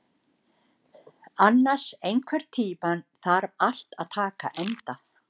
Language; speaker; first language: Icelandic; native; Icelandic